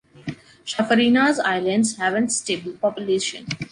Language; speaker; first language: English; non-native, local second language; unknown